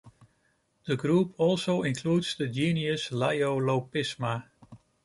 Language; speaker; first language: English; non-native, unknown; Dutch